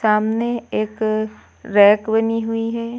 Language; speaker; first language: Hindi; native; Hindi